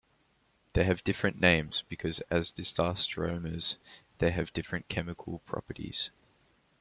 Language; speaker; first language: English; native; English